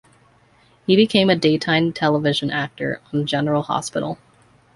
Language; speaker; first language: English; native; English